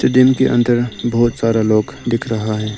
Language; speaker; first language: Hindi; non-native, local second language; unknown